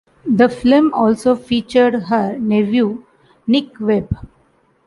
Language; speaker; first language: English; non-native, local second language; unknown